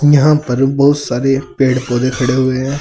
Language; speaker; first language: Hindi; native; Hindi